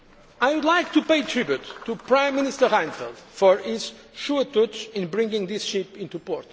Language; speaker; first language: English; non-native, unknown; Portuguese